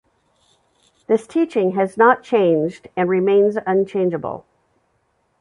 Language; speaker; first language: English; native; English